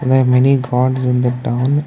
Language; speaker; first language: English; non-native, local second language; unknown